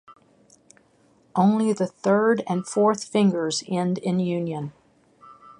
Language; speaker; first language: English; native; English